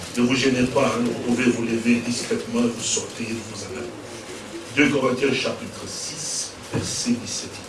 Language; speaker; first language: French; non-native, local second language; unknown